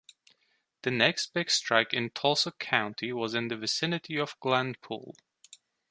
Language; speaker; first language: English; non-native, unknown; Turkish